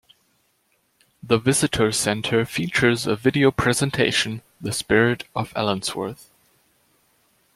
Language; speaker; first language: English; non-native, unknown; German